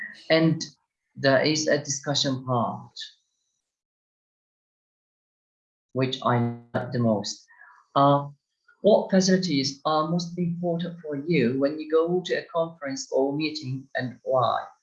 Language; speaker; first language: English; non-native, fluent; Turkish